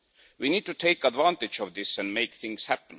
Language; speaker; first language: English; non-native, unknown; Estonian